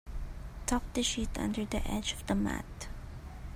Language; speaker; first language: English; non-native, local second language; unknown